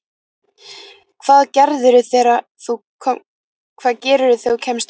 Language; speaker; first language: Icelandic; native; Icelandic